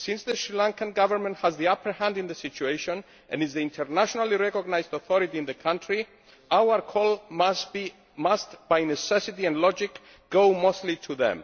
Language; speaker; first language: English; non-native, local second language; Greek